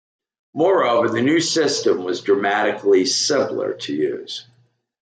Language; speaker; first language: English; native; English